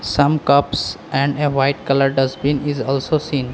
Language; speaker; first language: English; non-native, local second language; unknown